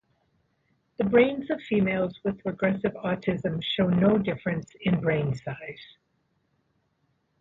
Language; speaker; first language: English; native; English